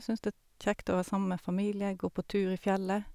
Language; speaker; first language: Norwegian; native; Norwegian